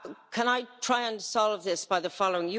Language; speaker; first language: English; native; English